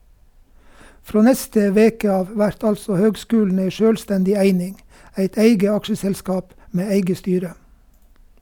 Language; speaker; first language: Norwegian; native; Norwegian